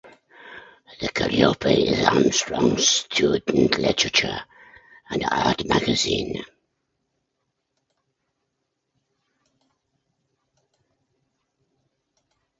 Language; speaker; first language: English; native; English